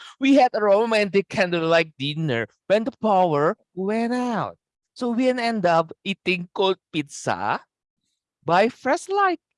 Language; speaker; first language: English; non-native, fluent; Indonesian